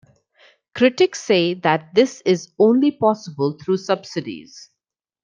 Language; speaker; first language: English; non-native, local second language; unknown